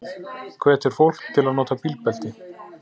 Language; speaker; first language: Icelandic; native; Icelandic